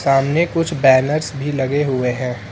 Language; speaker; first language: Hindi; native; Hindi